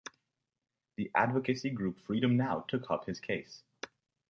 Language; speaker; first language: English; native; English